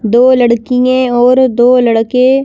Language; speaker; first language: Hindi; native; Hindi